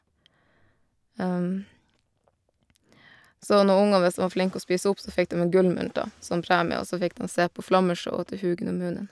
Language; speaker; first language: Norwegian; native; Norwegian